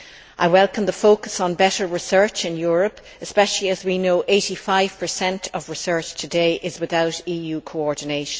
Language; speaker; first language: English; native; English